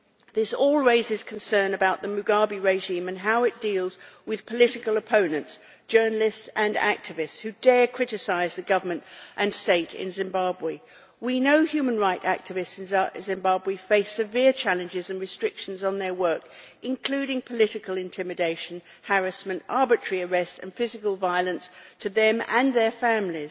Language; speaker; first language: English; native; English